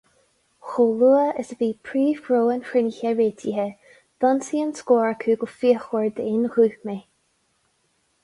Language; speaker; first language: Irish; non-native, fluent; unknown